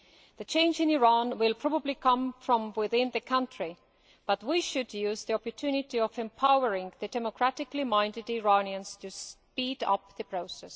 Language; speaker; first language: English; non-native, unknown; Estonian